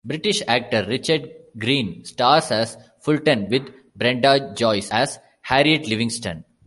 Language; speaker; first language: English; non-native, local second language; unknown